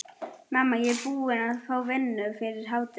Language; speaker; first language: Icelandic; non-native, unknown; German